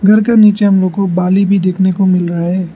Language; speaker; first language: Hindi; non-native, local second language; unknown